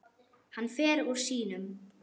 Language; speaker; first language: Icelandic; non-native, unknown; German